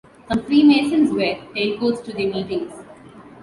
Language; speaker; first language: English; non-native, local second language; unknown